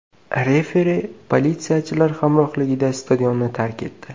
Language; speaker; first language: Uzbek; native; Uzbek